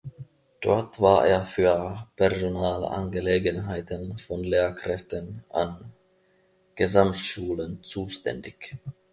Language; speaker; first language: German; non-native, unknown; Finnish